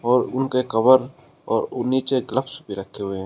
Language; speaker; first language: Hindi; native; Hindi